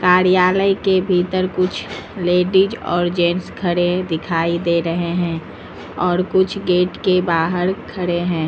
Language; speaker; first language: Hindi; native; Hindi